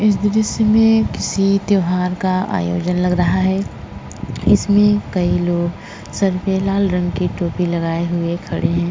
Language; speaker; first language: Hindi; native; Hindi